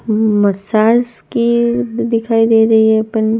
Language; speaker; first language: Hindi; non-native, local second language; Gujarati